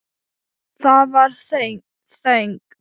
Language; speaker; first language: Icelandic; non-native, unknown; Thai